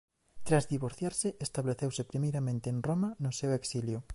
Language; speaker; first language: Galician; native; Galician